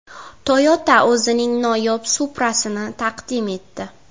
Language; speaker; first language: Uzbek; native; Uzbek